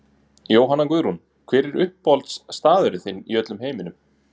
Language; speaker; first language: Icelandic; native; Icelandic